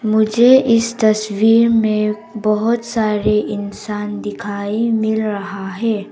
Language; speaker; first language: Hindi; non-native, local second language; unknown